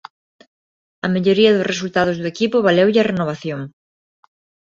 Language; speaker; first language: Galician; non-native, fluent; Spanish